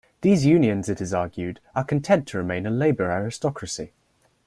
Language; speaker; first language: English; native; English